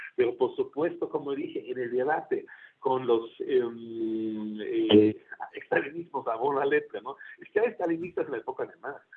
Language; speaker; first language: Spanish; non-native, fluent; German